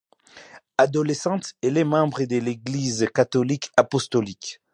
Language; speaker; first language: French; non-native, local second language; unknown